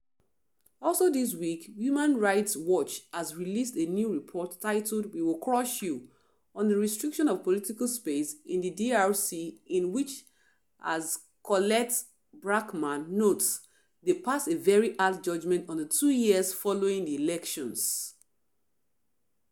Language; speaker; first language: English; non-native, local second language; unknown